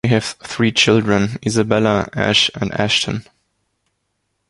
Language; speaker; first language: English; non-native, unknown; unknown